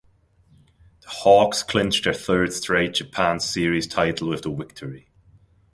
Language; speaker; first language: English; non-native, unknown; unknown